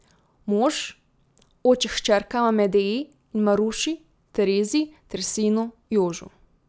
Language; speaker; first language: Slovenian; native; Slovenian